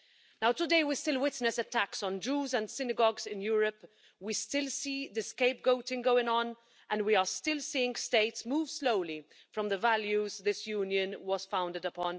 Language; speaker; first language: English; non-native, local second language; Maltese